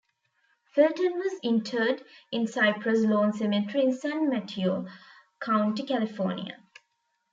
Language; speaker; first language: English; non-native, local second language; Tamil